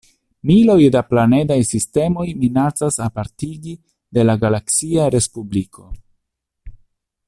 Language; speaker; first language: Esperanto; non-native, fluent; Italian